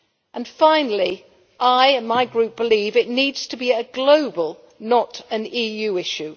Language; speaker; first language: English; native; English